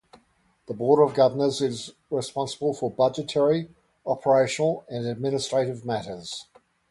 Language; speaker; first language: English; native; English